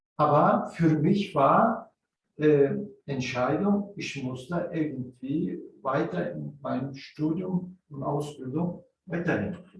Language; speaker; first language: German; non-native, fluent; Turkish